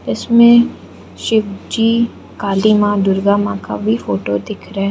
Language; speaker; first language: Hindi; non-native, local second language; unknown